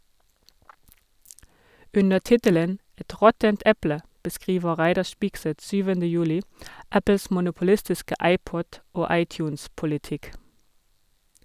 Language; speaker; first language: Norwegian; non-native, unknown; German